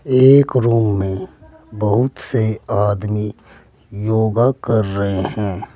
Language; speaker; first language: Hindi; native; Hindi